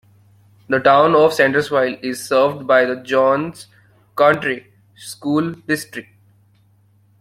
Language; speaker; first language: English; non-native, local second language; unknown